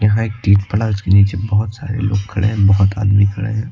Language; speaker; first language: Hindi; native; Hindi